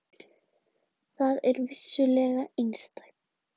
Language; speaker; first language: Icelandic; native; Icelandic